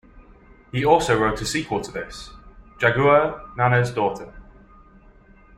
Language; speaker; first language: English; native; English